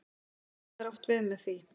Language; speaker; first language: Icelandic; native; Icelandic